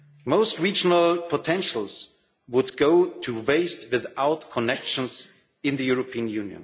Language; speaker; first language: English; non-native, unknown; German